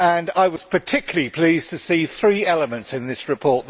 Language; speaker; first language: English; native; English